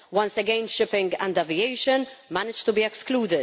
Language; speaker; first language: English; non-native, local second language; Maltese